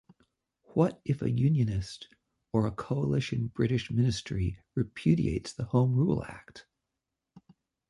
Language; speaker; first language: English; native; English